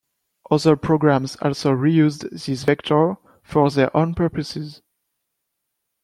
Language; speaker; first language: English; non-native, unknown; French